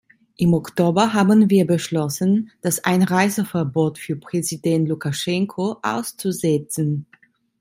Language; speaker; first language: German; non-native, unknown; Italian